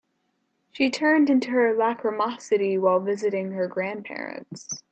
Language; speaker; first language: English; native; English